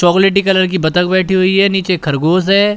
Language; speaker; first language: Hindi; native; Hindi